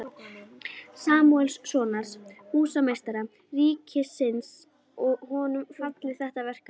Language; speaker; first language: Icelandic; native; Icelandic